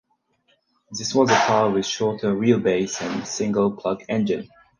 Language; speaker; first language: English; non-native, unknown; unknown